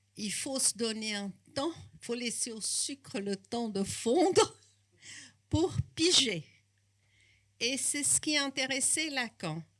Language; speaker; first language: French; non-native, fluent; Portuguese